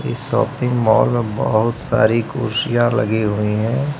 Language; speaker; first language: Hindi; native; Hindi